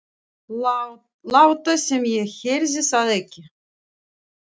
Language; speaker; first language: Icelandic; non-native, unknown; Russian